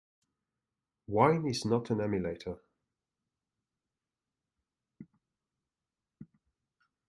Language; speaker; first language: English; native; English